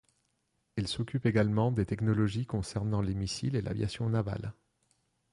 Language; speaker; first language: French; non-native, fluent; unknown